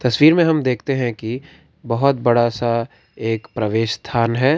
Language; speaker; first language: Hindi; non-native, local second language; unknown